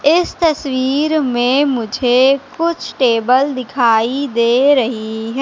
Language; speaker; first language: Hindi; native; Hindi